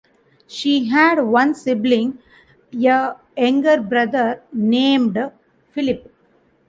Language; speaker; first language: English; non-native, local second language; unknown